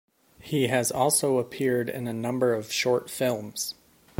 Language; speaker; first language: English; native; English